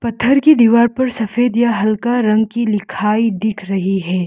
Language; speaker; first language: Hindi; non-native, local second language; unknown